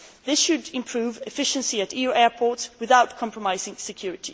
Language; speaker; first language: English; non-native, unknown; Swedish